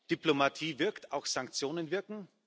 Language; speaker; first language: German; native; German